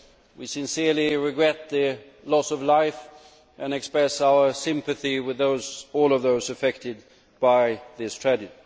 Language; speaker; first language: English; non-native, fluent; Swedish